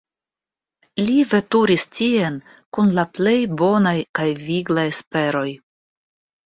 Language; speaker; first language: Esperanto; non-native, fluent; Russian